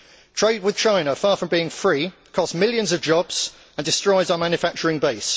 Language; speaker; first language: English; native; English